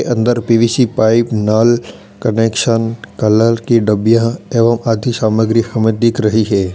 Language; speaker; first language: Hindi; native; Hindi